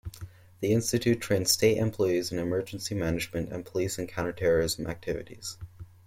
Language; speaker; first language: English; native; English